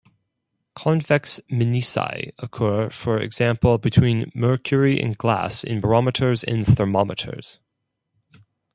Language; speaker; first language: English; non-native, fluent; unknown